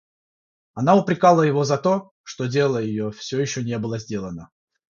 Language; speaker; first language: Russian; non-native, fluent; Georgian